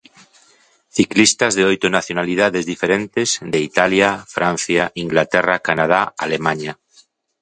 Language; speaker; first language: Galician; native; Galician